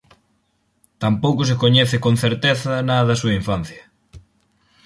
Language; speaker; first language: Galician; native; Galician